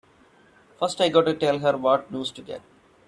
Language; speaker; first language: English; non-native, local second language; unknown